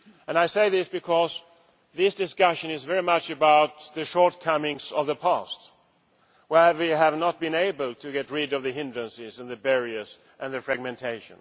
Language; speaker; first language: English; non-native, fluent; Swedish